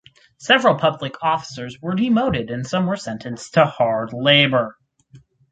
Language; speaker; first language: English; native; English